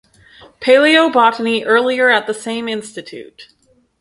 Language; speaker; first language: English; native; English